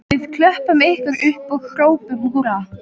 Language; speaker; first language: Icelandic; native; Icelandic